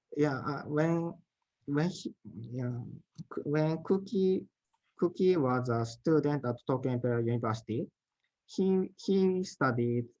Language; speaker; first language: English; non-native, learner; Japanese